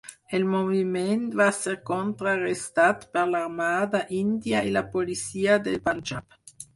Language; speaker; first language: Catalan; non-native, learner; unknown